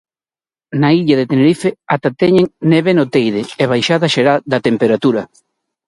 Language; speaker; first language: Galician; native; Galician